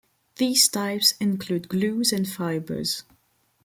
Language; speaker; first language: English; non-native, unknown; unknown